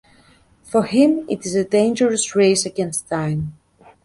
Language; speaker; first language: English; native; English